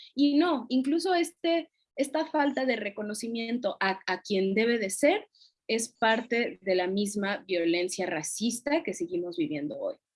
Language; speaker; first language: Spanish; native; Spanish